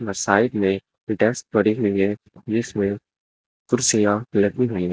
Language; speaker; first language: Hindi; native; Hindi